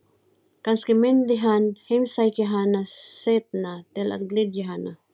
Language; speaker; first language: Icelandic; non-native, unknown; Filipino